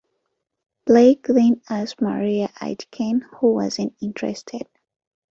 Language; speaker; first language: English; non-native, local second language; Ganda